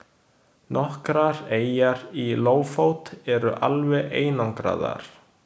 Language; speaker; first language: Icelandic; non-native, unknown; Chinese